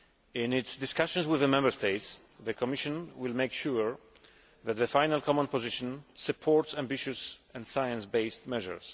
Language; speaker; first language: English; non-native, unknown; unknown